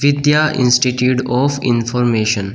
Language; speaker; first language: Hindi; native; Hindi